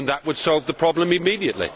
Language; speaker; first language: English; native; English